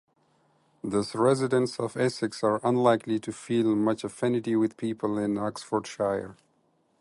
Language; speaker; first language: English; non-native, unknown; Pashto